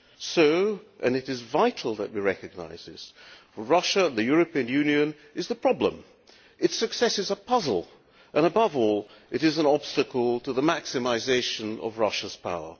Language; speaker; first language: English; non-native, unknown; Hungarian